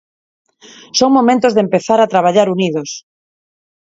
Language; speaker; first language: Galician; non-native, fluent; Spanish